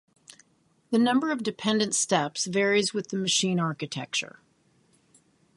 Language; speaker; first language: English; native; English